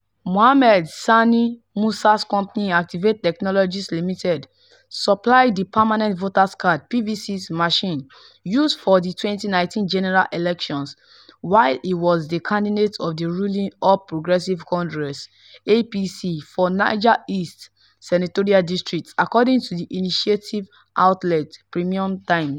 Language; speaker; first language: English; non-native, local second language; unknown